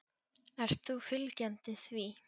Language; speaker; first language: Icelandic; non-native, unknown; Polish